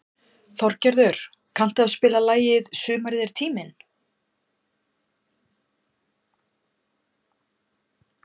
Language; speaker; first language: Icelandic; native; Icelandic